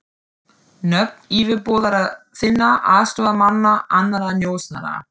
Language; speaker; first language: Icelandic; non-native, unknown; German